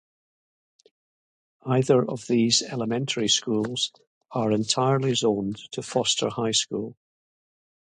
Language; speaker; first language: English; native; English